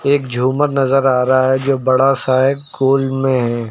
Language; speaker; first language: Hindi; native; Hindi